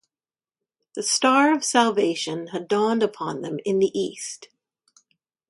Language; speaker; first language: English; native; English